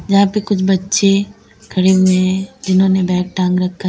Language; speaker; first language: Hindi; native; Hindi